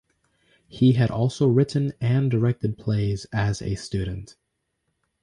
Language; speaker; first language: English; native; English